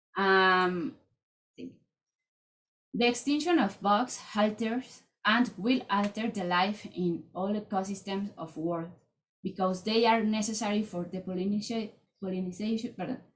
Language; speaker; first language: English; non-native, fluent; Spanish